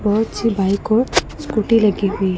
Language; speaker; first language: Hindi; non-native, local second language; Punjabi